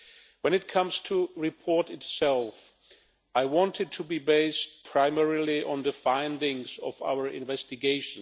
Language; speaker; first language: English; non-native, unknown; Czech